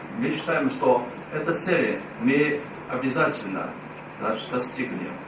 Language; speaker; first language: Russian; non-native, fluent; Chinese